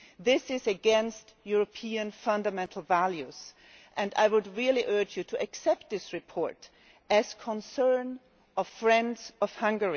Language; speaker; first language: English; non-native, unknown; German